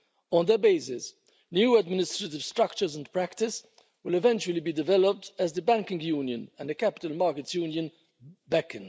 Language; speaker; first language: English; non-native, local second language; Maltese